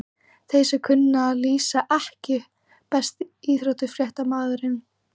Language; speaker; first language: Icelandic; native; Icelandic